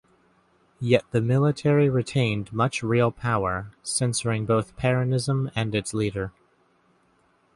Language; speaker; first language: English; native; English